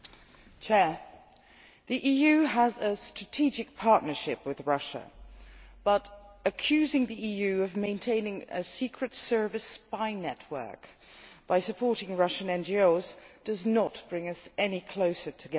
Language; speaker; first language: English; non-native, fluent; Dutch